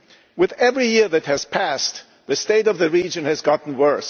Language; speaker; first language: English; non-native, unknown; German